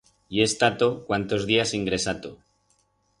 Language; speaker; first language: Aragonese; non-native, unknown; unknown